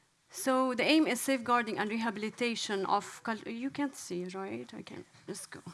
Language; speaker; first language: English; non-native, fluent; Arabic